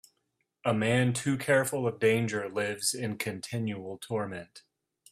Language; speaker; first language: English; native; English